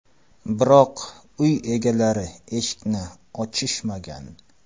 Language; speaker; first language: Uzbek; non-native, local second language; Kara-Kalpak